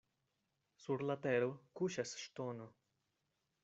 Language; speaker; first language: Esperanto; non-native, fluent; Spanish